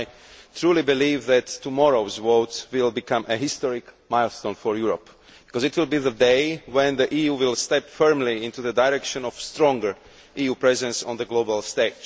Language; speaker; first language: English; non-native, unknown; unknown